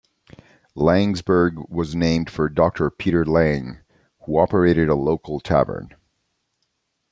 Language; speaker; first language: English; native; English